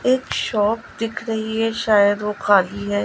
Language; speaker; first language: Hindi; non-native, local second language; Gujarati